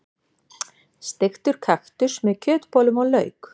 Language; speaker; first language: Icelandic; native; Icelandic